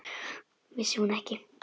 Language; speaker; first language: Icelandic; native; Icelandic